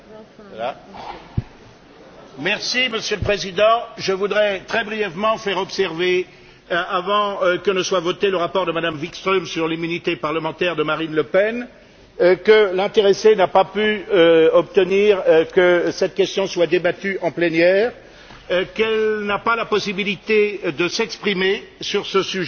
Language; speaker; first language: French; native; French